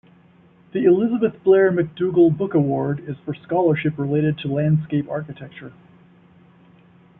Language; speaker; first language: English; native; English